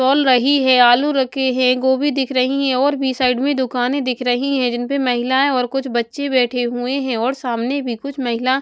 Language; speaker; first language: Hindi; non-native, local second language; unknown